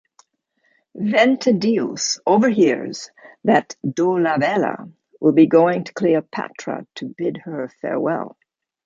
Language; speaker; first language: English; native; English